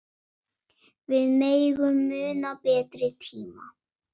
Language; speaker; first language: Icelandic; non-native, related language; Swedish